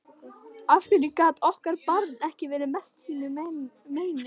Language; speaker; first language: Icelandic; native; Icelandic